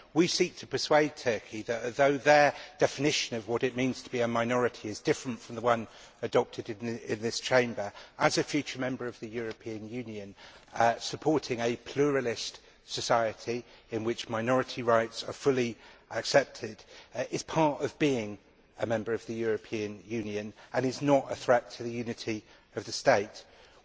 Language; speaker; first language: English; native; English